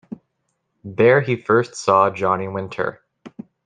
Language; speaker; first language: English; native; English